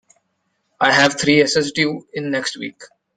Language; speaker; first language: English; non-native, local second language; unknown